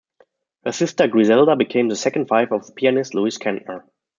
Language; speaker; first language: English; non-native, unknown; German